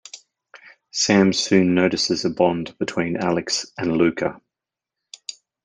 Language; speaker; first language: English; native; English